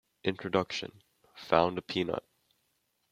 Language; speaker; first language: English; native; English